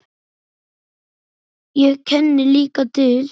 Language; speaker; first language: Icelandic; native; Icelandic